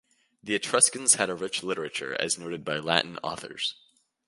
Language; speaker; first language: English; native; English